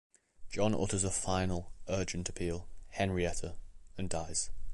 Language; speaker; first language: English; native; English